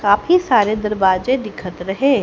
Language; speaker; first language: Hindi; native; Hindi